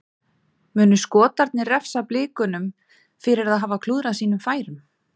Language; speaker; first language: Icelandic; native; Icelandic